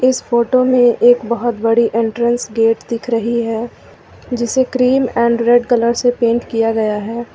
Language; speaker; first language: Hindi; native; Hindi